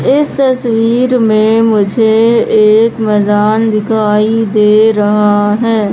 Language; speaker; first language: Hindi; native; Hindi